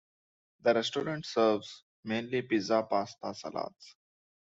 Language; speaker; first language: English; non-native, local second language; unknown